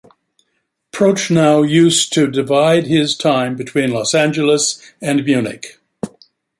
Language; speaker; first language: English; native; English